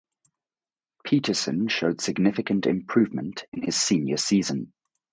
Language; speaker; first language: English; native; English